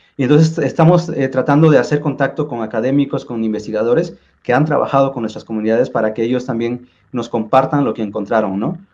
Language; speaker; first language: Spanish; non-native, local second language; Zapotec